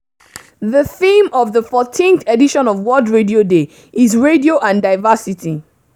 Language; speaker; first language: English; non-native, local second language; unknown